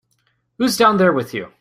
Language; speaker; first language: English; native; English